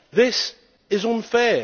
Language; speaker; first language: English; native; English